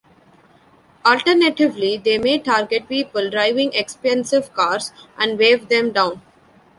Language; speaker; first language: English; non-native, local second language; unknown